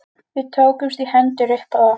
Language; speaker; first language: Icelandic; native; Icelandic